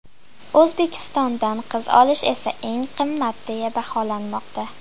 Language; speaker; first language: Uzbek; native; Uzbek